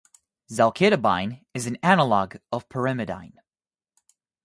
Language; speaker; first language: English; native; English